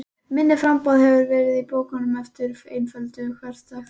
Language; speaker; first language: Icelandic; native; Icelandic